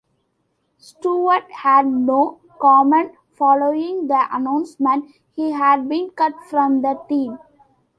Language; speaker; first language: English; non-native, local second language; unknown